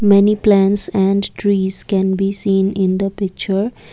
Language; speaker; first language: English; non-native, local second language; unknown